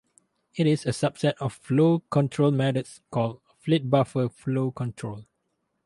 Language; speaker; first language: English; non-native, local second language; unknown